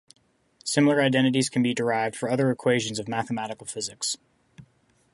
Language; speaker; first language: English; native; English